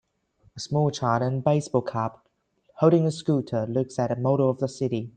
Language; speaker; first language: English; native; English